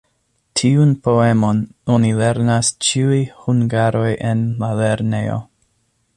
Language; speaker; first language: Esperanto; non-native, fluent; English